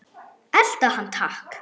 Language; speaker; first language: Icelandic; non-native, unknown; German